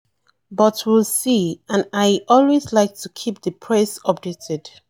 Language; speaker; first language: English; non-native, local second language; Yoruba